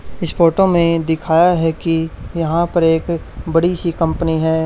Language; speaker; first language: Hindi; native; Hindi